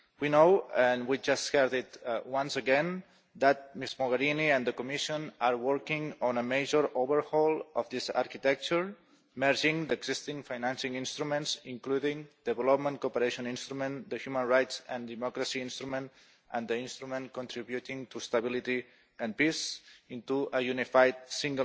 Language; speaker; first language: English; non-native, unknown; Catalan